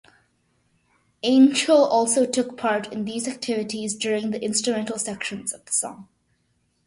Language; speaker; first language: English; early bilingual, other home language; Malayalam